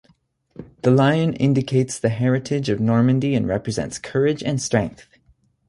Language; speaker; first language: English; native; English